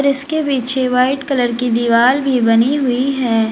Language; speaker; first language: Hindi; native; Hindi